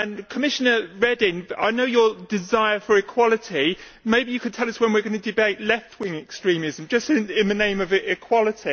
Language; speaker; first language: English; native; English